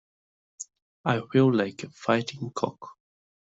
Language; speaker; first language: English; non-native, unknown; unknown